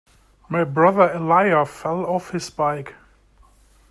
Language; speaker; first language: English; native; English